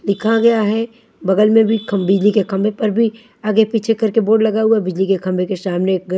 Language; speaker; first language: Hindi; native; Hindi